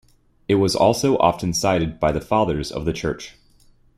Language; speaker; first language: English; native; English